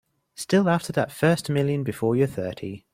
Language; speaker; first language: English; native; English